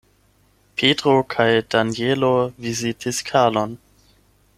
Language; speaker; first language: Esperanto; non-native, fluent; German